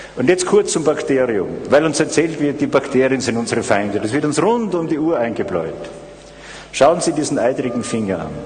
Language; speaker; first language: German; native; German